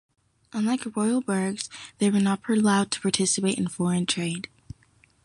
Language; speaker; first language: English; native; English